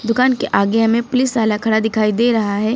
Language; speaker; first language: Hindi; native; Hindi